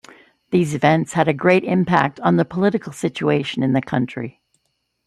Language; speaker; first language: English; native; English